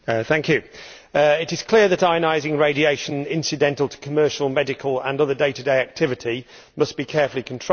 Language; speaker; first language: English; native; English